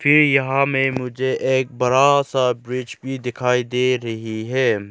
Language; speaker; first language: Hindi; non-native, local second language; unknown